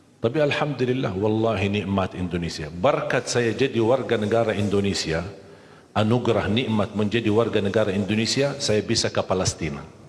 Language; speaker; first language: Malay; non-native, fluent; Arabic